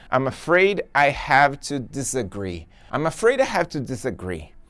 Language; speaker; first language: English; non-native, fluent; Portuguese